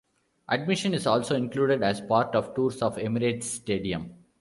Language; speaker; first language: English; non-native, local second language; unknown